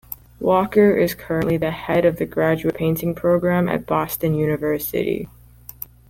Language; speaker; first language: English; native; English